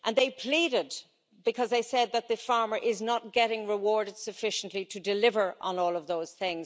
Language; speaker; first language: English; native; English